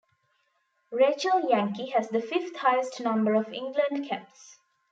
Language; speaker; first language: English; non-native, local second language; Tamil